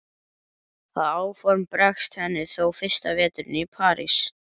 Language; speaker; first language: Icelandic; native; Icelandic